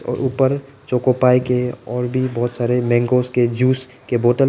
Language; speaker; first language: Hindi; non-native, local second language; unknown